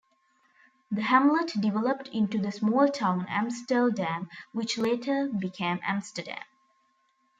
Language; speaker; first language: English; non-native, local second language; Tamil